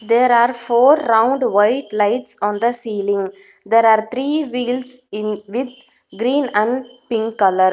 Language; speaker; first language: English; non-native, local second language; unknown